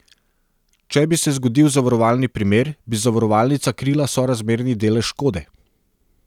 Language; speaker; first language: Slovenian; non-native, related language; Serbian